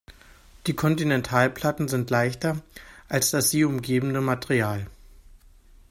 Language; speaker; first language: German; native; German